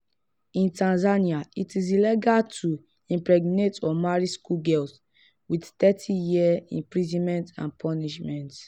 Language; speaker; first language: English; non-native, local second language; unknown